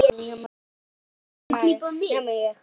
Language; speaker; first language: Icelandic; native; Icelandic